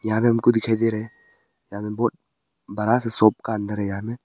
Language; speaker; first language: Hindi; early bilingual, other home language; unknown